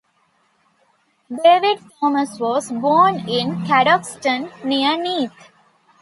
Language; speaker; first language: English; non-native, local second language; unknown